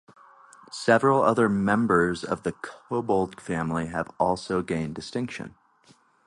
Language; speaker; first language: English; native; English